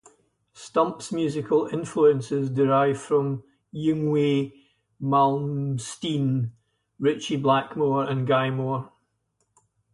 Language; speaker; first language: English; native; English